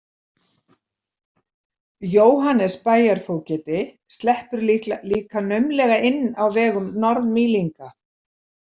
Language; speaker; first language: Icelandic; native; Icelandic